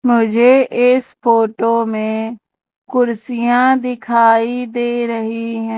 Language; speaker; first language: Hindi; native; Hindi